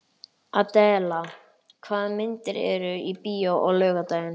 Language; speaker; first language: Icelandic; native; Icelandic